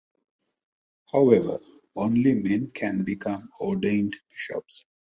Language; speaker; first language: English; non-native, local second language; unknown